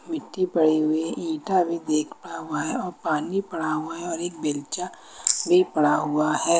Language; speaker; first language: Hindi; native; Hindi